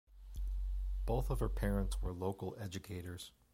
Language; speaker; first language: English; native; English